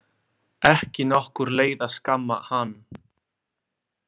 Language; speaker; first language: Icelandic; non-native, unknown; Italian